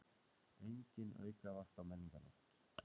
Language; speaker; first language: Icelandic; native; Icelandic